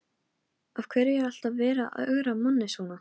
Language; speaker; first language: Icelandic; non-native, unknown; Polish